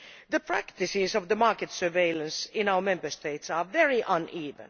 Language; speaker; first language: English; non-native, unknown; Finnish